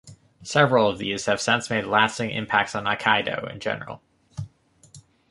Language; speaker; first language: English; native; English